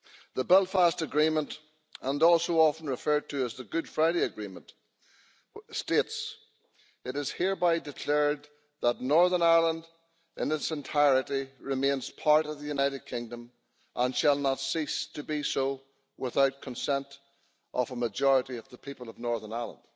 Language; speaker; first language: English; native; English